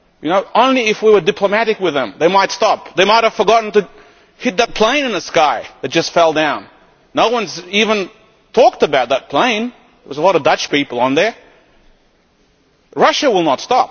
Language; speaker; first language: English; non-native, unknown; Lithuanian